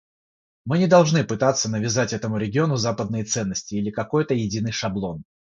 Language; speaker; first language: Russian; non-native, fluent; Georgian